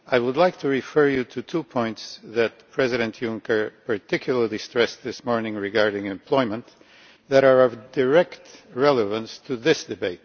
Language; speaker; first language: English; non-native, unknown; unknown